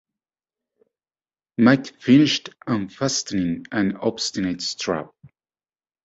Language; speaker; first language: English; native; English